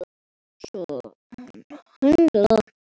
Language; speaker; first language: Icelandic; native; Icelandic